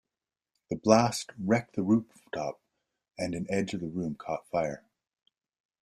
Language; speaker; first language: English; native; English